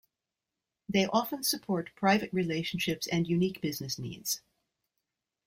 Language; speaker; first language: English; native; English